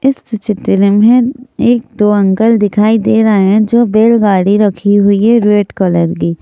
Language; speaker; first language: Hindi; native; Hindi